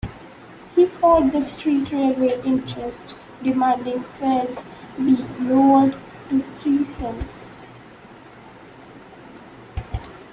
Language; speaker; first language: English; non-native, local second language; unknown